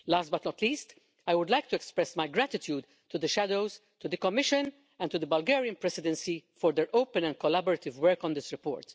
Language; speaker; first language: English; non-native, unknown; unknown